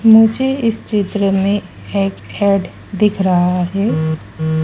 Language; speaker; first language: Hindi; native; Hindi